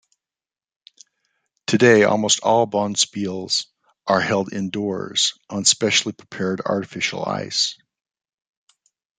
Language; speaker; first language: English; native; English